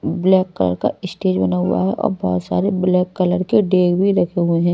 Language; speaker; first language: Hindi; non-native, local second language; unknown